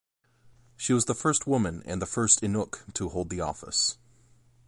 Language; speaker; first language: English; native; English